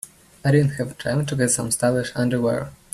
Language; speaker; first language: English; native; English